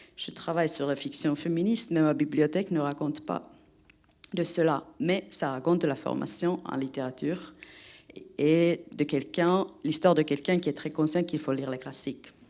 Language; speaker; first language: French; non-native, fluent; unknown